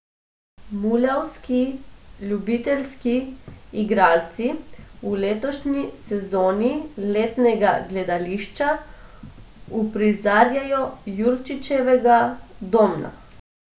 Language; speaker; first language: Slovenian; non-native, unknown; Macedonian